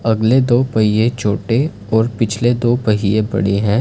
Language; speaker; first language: Hindi; non-native, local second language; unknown